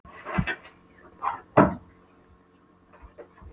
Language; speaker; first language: Icelandic; non-native, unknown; Polish